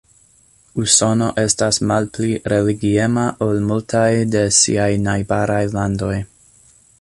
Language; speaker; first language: Esperanto; non-native, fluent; English